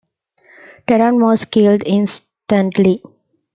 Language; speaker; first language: English; non-native, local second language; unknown